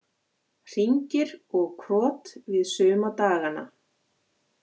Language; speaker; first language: Icelandic; native; Icelandic